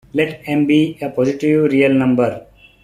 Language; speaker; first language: English; non-native, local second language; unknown